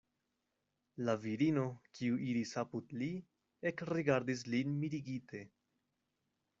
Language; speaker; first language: Esperanto; non-native, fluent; Spanish